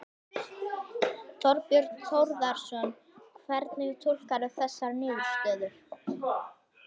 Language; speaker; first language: Icelandic; native; Icelandic